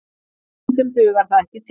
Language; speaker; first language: Icelandic; native; Icelandic